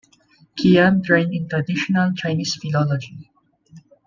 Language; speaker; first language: English; non-native, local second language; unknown